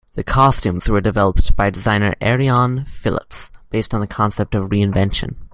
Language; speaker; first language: English; native; English